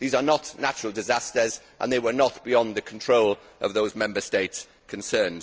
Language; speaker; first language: English; native; English